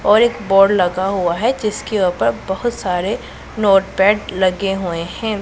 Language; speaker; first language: Hindi; non-native, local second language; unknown